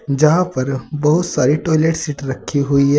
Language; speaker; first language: Hindi; native; Hindi